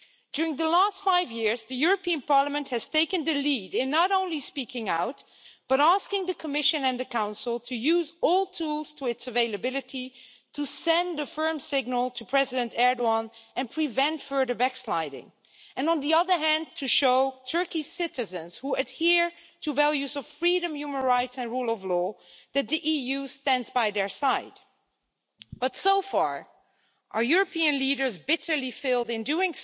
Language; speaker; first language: English; non-native, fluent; Dutch